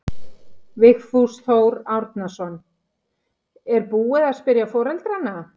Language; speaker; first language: Icelandic; native; Icelandic